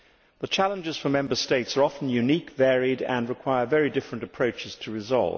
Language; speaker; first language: English; native; English